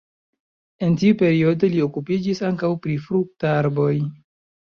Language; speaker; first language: Esperanto; non-native, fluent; Chinese